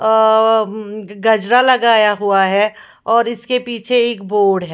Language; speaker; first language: Hindi; non-native, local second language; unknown